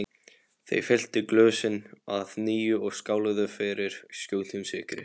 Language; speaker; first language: Icelandic; non-native, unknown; Polish